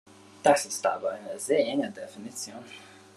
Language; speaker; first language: German; non-native, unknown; English